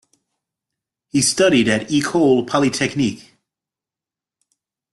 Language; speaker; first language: English; native; English